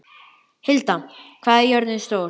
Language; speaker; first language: Icelandic; native; Icelandic